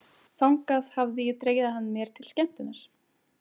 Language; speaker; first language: Icelandic; native; Icelandic